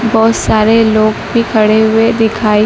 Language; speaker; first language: Hindi; native; Hindi